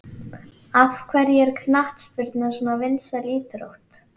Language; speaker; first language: Icelandic; native; Icelandic